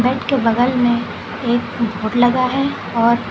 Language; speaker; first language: Hindi; native; Hindi